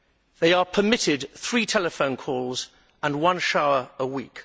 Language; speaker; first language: English; native; English